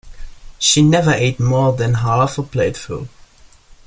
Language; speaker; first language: English; non-native, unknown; German